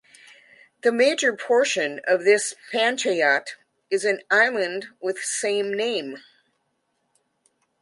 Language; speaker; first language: English; native; English